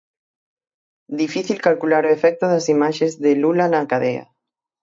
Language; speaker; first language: Galician; native; Galician